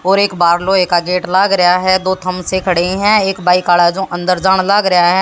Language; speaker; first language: Hindi; native; Hindi